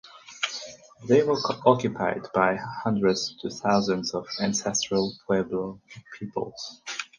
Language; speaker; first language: English; non-native, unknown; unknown